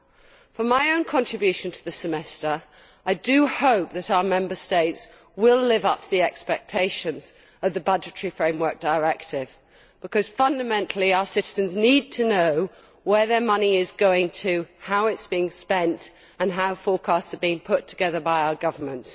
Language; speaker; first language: English; native; English